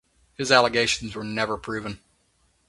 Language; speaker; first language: English; native; English